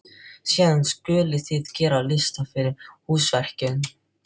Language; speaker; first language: Icelandic; non-native, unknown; Filipino